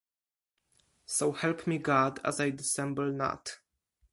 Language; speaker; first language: English; non-native, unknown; Polish